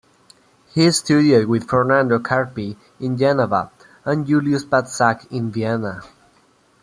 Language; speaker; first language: English; native; English